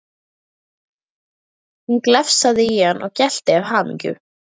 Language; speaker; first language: Icelandic; native; Icelandic